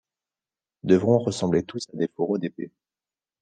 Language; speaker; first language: French; native; French